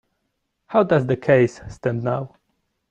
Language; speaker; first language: English; non-native, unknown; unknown